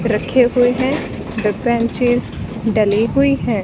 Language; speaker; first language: Hindi; native; Hindi